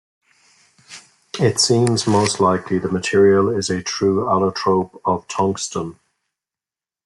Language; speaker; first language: English; native; English